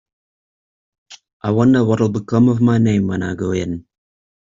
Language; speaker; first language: English; native; English